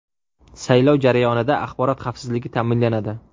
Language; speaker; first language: Uzbek; native; Uzbek